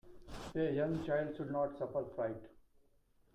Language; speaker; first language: English; non-native, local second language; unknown